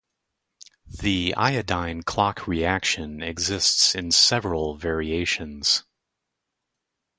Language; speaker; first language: English; native; English